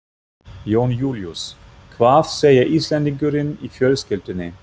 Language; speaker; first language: Icelandic; non-native, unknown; German